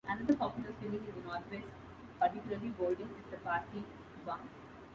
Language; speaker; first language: English; non-native, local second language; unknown